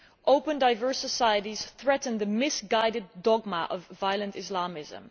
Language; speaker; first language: English; non-native, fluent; Dutch